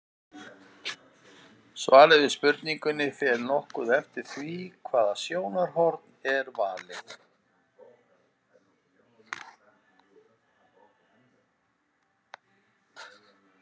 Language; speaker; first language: Icelandic; native; Icelandic